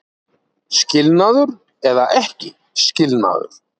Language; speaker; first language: Icelandic; native; Icelandic